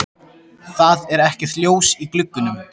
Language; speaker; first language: Icelandic; native; Icelandic